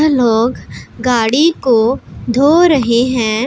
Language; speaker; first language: Hindi; non-native, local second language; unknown